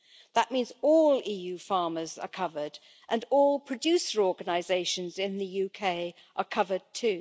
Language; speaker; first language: English; native; English